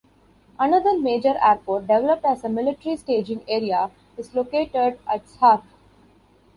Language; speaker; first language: English; non-native, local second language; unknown